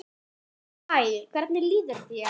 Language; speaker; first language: Icelandic; native; Icelandic